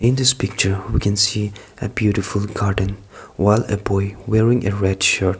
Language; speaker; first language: English; non-native, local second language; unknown